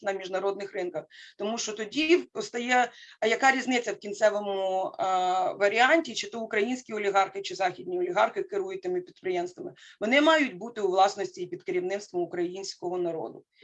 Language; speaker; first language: Ukrainian; native; Ukrainian